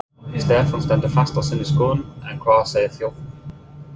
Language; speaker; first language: Icelandic; non-native, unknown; English